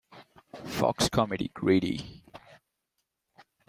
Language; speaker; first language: English; non-native, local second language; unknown